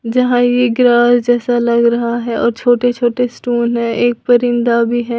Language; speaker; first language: Hindi; native; Hindi